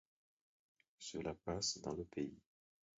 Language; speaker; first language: French; non-native, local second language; Haitian Creole